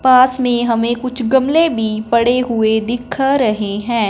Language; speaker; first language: Hindi; non-native, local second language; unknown